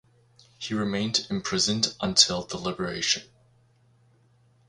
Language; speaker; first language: English; native; English